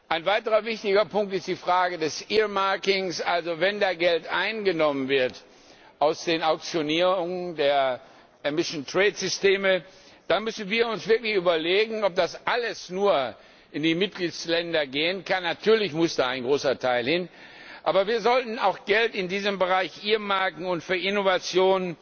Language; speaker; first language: German; non-native, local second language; Luxembourgish